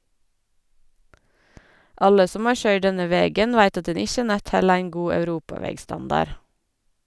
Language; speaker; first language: Norwegian; native; Norwegian